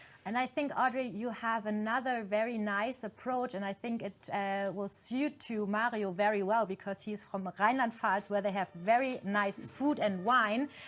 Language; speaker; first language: English; non-native, fluent; German